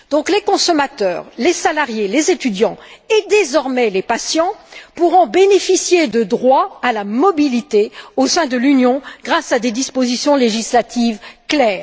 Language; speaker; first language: French; native; French